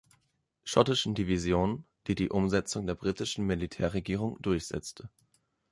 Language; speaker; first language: German; native; German